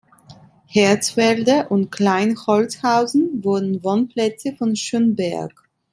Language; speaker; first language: German; non-native, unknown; Italian